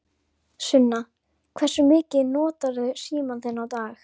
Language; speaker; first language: Icelandic; native; Icelandic